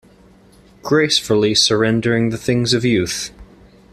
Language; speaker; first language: English; native; English